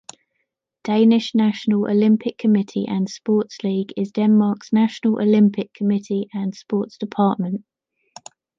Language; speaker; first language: English; native; English